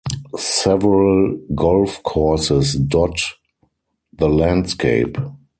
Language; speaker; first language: English; non-native, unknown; German